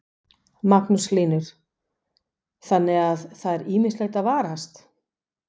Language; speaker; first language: Icelandic; non-native, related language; Danish